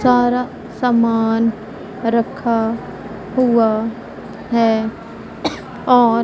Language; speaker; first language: Hindi; non-native, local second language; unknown